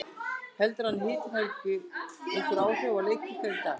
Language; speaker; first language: Icelandic; native; Icelandic